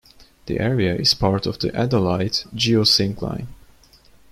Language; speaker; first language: English; non-native, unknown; Turkish